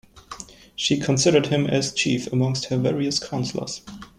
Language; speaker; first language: English; non-native, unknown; German